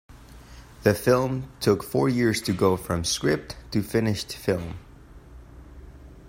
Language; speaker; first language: English; non-native, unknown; Spanish